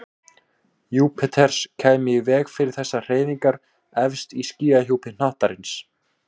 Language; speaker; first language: Icelandic; native; Icelandic